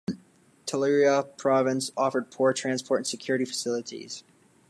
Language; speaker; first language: English; native; English